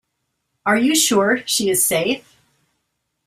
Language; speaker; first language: English; native; English